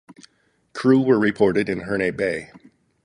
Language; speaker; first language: English; native; English